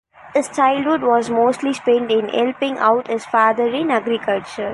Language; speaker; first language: English; non-native, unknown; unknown